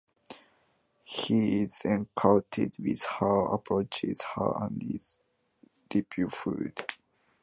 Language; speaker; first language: English; non-native, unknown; Japanese